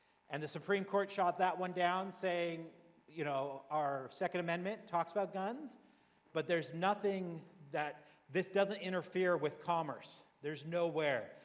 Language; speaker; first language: English; native; English